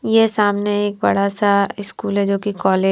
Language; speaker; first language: Hindi; non-native, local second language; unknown